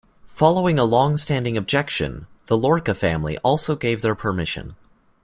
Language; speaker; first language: English; native; English